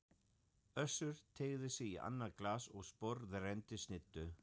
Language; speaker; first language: Icelandic; non-native, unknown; German